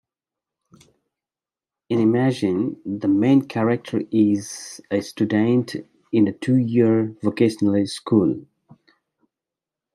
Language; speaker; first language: English; native; English